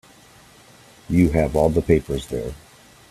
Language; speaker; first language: English; native; English